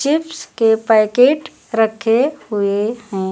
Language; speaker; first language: Hindi; native; Hindi